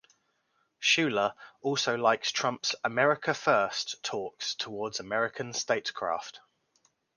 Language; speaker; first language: English; native; English